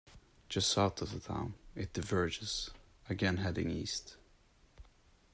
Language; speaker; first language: English; non-native, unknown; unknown